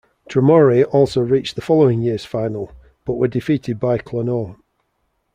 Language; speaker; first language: English; native; English